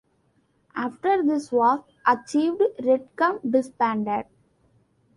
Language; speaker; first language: English; non-native, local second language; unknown